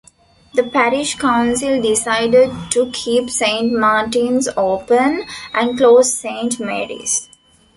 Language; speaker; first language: English; non-native, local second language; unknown